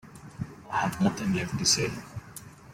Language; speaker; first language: English; non-native, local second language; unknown